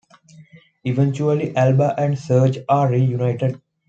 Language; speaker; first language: English; non-native, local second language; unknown